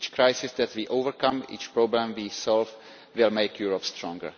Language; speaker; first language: English; non-native, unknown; Czech